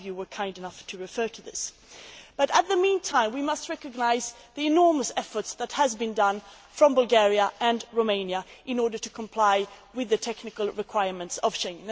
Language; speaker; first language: English; non-native, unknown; Swedish